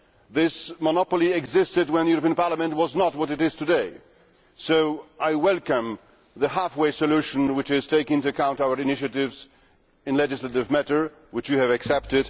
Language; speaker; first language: English; non-native, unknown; Polish